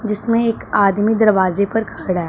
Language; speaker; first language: Hindi; non-native, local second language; Punjabi